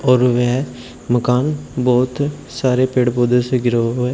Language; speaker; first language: Hindi; native; Hindi